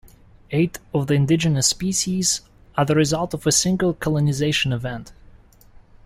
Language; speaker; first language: English; non-native, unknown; Russian